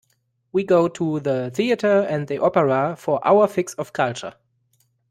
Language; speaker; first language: English; non-native, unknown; German